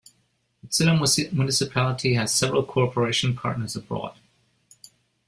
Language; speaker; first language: English; non-native, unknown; German